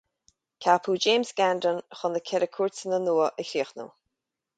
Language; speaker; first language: Irish; native; Irish